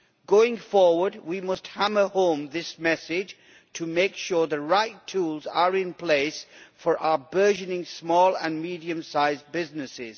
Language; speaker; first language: English; native; English